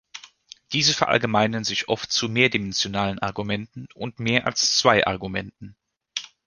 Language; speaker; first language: German; native; German